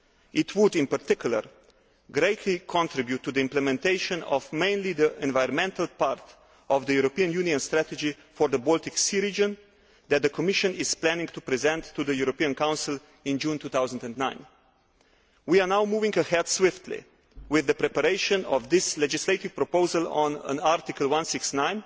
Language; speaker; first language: English; non-native, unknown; Slovenian